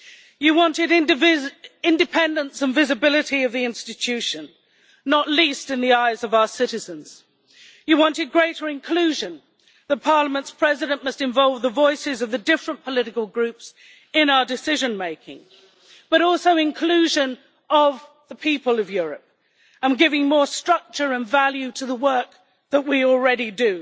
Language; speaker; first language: English; native; English